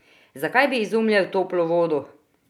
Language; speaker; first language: Slovenian; non-native, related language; Croatian